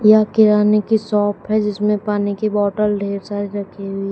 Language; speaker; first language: Hindi; native; Hindi